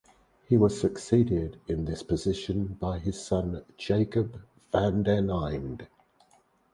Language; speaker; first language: English; native; English